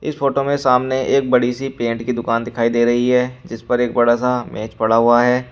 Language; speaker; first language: Hindi; native; Hindi